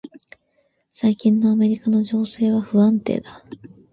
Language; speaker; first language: Japanese; native; Japanese